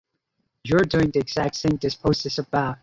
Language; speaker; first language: English; non-native, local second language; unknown